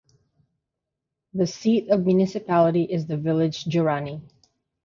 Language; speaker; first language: English; non-native, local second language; Filipino